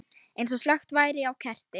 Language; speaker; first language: Icelandic; non-native, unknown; Lithuanian